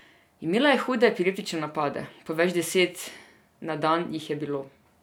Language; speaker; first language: Slovenian; non-native, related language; Serbian